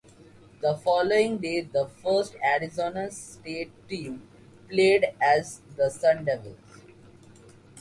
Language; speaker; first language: English; non-native, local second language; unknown